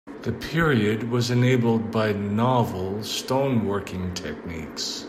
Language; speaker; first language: English; native; English